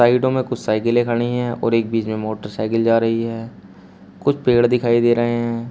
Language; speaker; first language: Hindi; native; Hindi